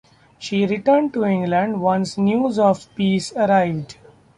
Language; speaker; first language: English; non-native, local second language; Marathi